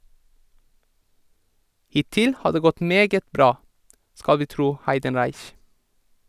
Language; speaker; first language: Norwegian; non-native, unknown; Persian